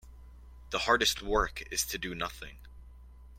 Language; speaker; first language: English; native; English